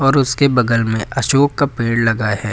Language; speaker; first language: Hindi; native; Hindi